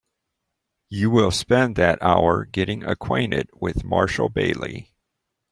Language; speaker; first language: English; native; English